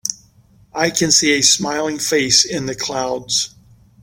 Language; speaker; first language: English; native; English